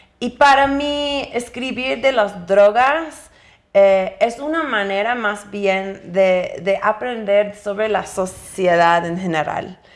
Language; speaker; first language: Spanish; non-native, fluent; English